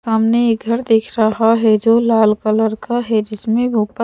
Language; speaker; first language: Hindi; native; Hindi